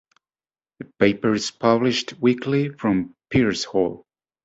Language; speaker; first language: English; native; English